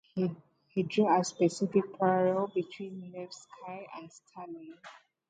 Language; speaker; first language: English; native; English